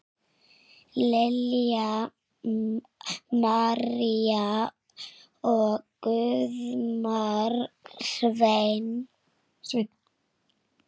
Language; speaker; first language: Icelandic; native; Icelandic